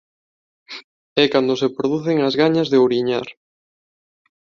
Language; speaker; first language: Galician; non-native, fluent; Spanish